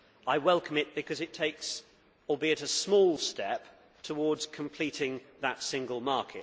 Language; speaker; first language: English; native; English